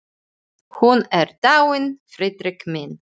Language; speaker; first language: Icelandic; non-native, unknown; English